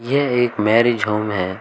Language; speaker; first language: Hindi; native; Hindi